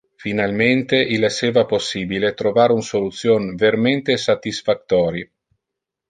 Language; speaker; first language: Interlingua; non-native, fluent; Italian